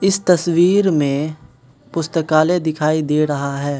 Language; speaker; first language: Hindi; non-native, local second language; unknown